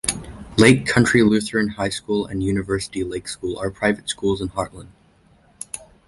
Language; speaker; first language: English; native; English